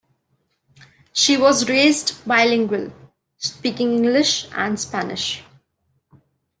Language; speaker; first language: English; non-native, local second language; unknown